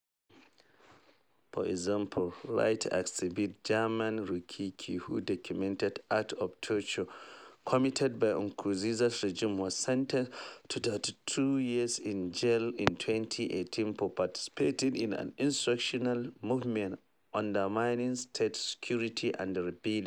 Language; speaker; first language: English; non-native, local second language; Hausa